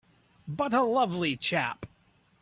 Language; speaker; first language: English; native; English